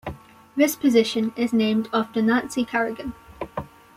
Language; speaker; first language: English; native; English